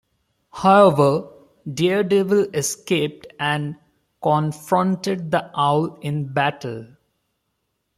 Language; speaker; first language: English; non-native, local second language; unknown